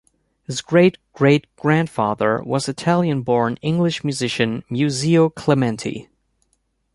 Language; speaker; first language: English; native; English